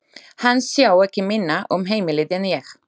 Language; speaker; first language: Icelandic; non-native, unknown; Slovak